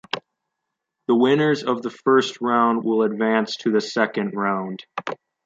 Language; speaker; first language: English; native; English